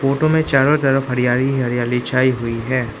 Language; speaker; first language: Hindi; non-native, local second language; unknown